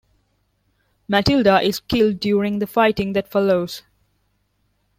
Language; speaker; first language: English; non-native, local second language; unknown